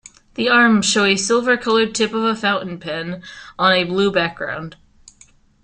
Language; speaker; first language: English; native; English